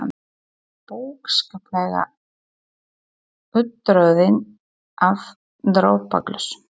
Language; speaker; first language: Icelandic; non-native, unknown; Polish